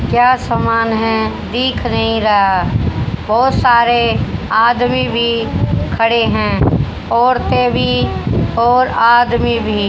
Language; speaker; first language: Hindi; native; Hindi